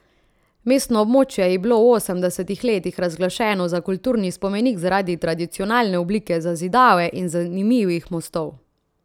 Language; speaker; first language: Slovenian; native; Slovenian